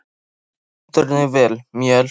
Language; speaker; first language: Icelandic; non-native, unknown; Polish